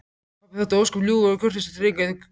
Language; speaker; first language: Icelandic; native; Icelandic